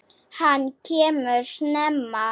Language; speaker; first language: Icelandic; non-native, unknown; Slovak